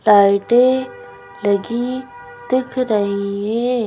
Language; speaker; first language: Hindi; native; Hindi